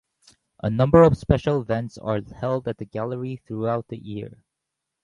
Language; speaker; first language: English; native; English